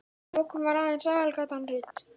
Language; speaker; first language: Icelandic; native; Icelandic